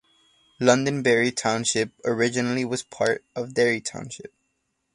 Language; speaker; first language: English; native; English